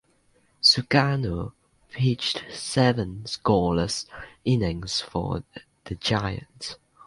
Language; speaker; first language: English; non-native, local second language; Cantonese